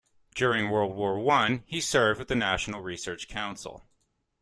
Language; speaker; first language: English; native; English